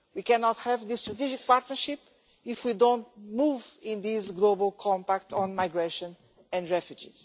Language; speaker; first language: English; non-native, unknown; Portuguese